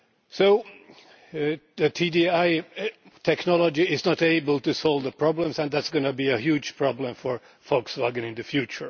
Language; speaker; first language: English; non-native, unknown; Finnish